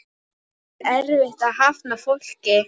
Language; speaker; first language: Icelandic; non-native, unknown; Polish